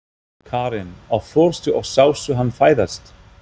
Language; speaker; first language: Icelandic; non-native, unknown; German